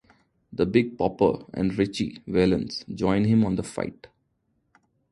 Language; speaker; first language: English; non-native, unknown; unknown